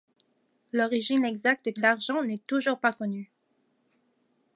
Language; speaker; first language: French; native; French